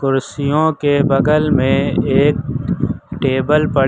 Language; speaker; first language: Hindi; native; Hindi